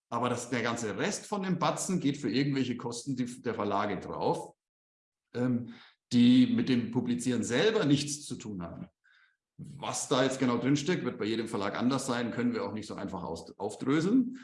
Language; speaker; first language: German; native; German